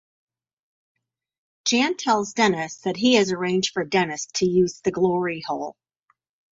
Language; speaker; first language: English; native; English